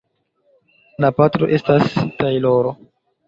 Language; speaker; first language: Esperanto; non-native, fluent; Chinese